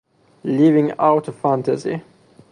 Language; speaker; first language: English; non-native, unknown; Persian